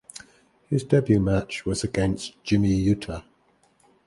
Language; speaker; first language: English; native; English